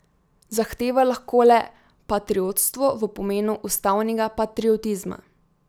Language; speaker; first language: Slovenian; native; Slovenian